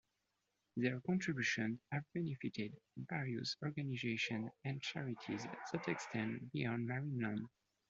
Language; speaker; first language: English; non-native, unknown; French